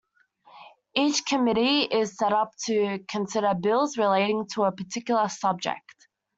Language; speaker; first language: English; native; English